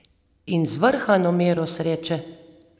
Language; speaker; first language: Slovenian; native; Slovenian